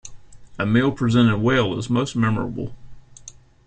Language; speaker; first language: English; native; English